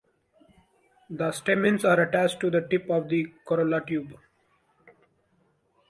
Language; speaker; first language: English; non-native, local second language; Hindi